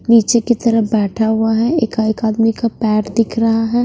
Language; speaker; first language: Hindi; non-native, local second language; Punjabi